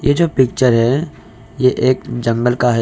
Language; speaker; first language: Hindi; early bilingual, other home language; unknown